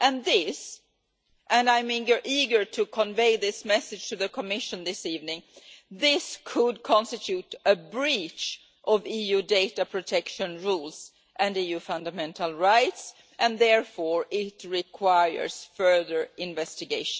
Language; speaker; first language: English; non-native, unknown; Swedish